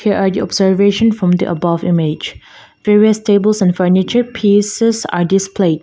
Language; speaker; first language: English; non-native, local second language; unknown